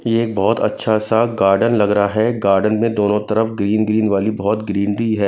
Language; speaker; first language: Hindi; non-native, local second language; Punjabi